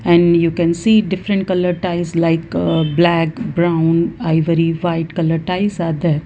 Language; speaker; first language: English; non-native, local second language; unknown